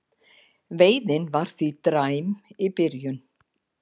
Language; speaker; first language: Icelandic; native; Icelandic